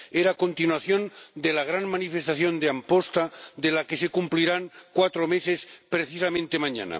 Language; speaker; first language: Spanish; non-native, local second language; Catalan